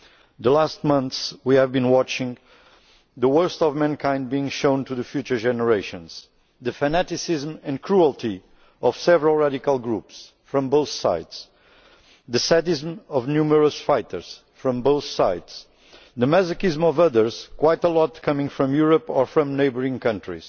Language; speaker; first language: English; non-native, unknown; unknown